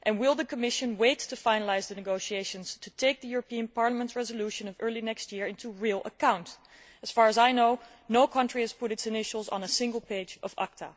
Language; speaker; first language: English; non-native, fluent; Dutch